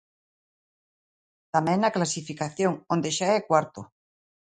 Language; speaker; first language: Galician; native; Galician